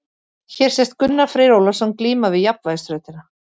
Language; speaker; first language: Icelandic; native; Icelandic